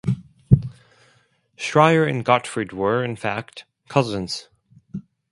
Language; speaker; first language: English; non-native, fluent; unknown